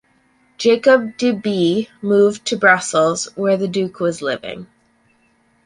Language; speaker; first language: English; native; English